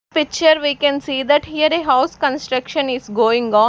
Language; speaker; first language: English; non-native, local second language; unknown